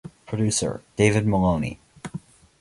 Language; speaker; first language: English; native; English